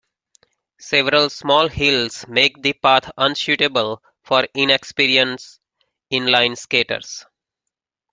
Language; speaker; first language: English; native; English